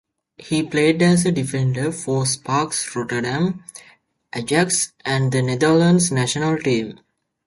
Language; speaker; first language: English; native; English